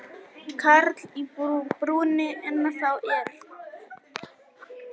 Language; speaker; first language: Icelandic; non-native, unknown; Polish